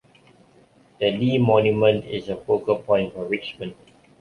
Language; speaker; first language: English; non-native, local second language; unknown